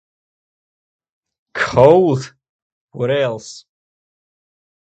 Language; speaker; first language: English; non-native, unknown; Czech